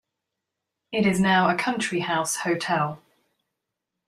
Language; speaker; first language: English; native; English